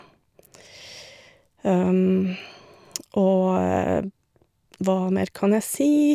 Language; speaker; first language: Norwegian; native; Norwegian